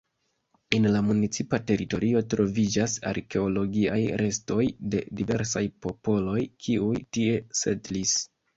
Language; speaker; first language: Esperanto; non-native, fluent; Kinyarwanda